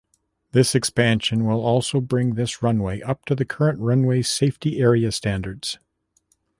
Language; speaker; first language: English; native; English